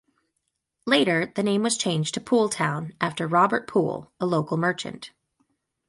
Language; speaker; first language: English; native; English